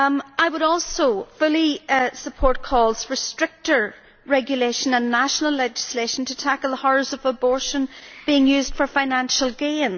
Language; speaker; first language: English; native; English